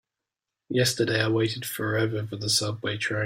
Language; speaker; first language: English; native; English